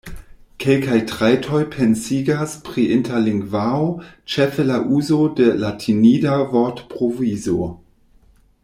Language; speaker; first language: Esperanto; non-native, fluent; German